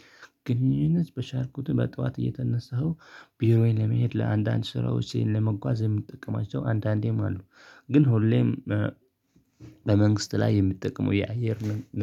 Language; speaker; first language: Amharic; non-native, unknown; Tigrinya